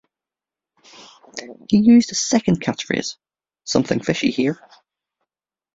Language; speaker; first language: English; native; English